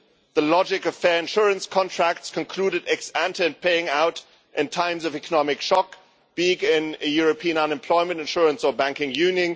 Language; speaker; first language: English; non-native, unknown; German